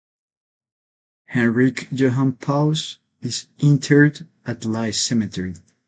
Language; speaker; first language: English; non-native, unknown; Spanish